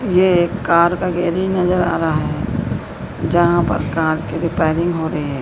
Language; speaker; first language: Hindi; native; Hindi